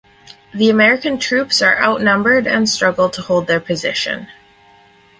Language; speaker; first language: English; native; English